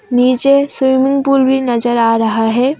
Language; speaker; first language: Hindi; non-native, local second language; Assamese